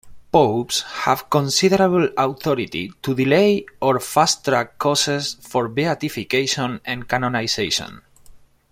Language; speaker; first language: English; non-native, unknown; Spanish